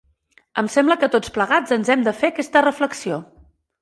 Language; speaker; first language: Catalan; non-native, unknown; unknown